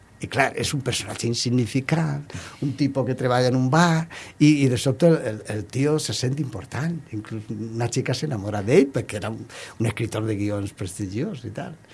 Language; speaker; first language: Catalan; non-native, local second language; Spanish